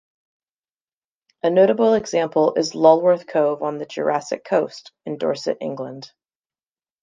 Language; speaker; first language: English; native; English